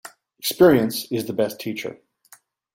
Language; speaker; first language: English; native; English